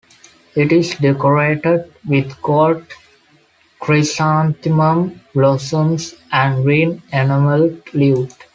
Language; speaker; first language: English; non-native, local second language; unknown